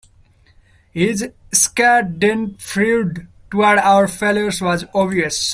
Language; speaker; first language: English; non-native, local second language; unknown